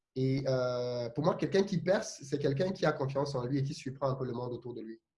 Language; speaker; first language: French; non-native, local second language; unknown